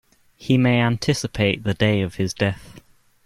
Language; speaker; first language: English; native; English